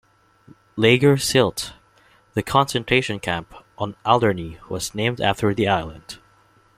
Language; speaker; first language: English; non-native, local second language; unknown